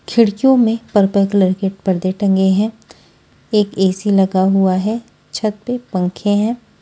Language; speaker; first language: Hindi; non-native, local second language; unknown